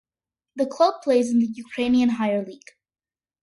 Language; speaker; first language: English; early bilingual, other home language; Malayalam